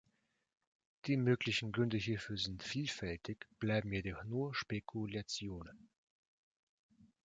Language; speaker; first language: German; non-native, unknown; Russian